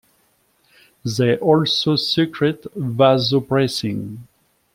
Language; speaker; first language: English; non-native, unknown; French